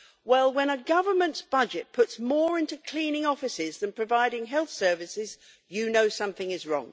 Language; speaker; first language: English; native; English